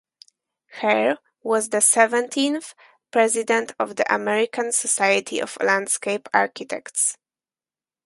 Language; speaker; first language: English; non-native, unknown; Polish